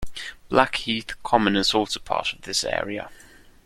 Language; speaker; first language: English; non-native, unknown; German